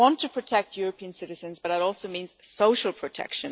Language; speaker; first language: English; non-native, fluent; German